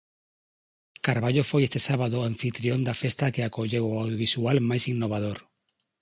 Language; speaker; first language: Galician; non-native, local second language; Spanish